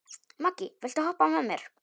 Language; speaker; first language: Icelandic; non-native, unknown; Polish